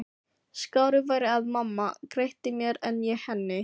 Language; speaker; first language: Icelandic; non-native, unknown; Filipino